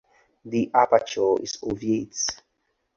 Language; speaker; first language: English; non-native, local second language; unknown